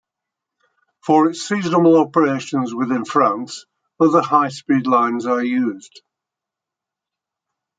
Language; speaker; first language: English; native; English